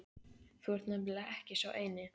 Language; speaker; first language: Icelandic; native; Icelandic